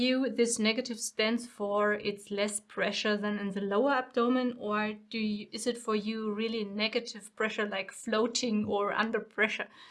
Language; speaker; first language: English; non-native, fluent; German